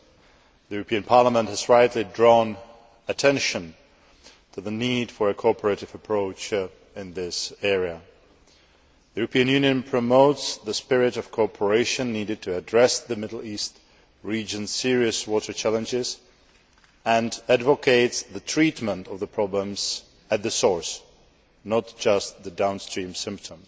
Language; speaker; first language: English; non-native, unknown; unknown